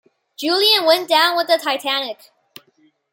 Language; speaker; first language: English; non-native, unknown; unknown